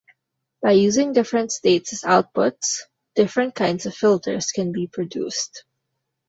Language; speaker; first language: English; non-native, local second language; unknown